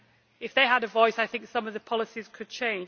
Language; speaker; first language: English; native; English